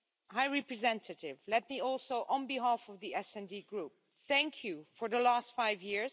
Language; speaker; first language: English; non-native, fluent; Dutch